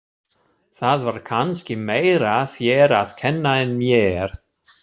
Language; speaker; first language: Icelandic; non-native, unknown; German